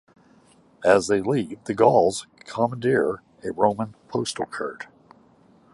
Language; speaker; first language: English; native; English